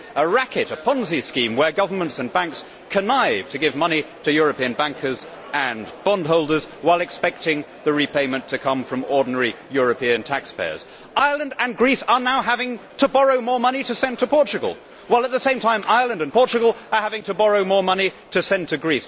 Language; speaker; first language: English; native; English